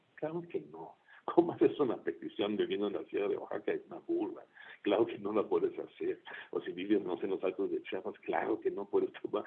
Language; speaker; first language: Spanish; non-native, fluent; German